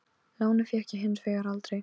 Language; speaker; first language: Icelandic; non-native, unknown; Polish